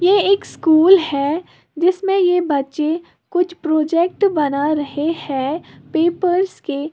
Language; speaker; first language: Hindi; native; Hindi